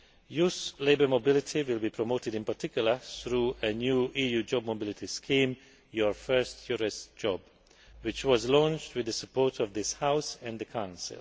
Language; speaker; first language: English; non-native, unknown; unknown